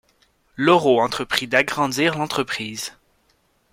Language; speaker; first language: French; native; French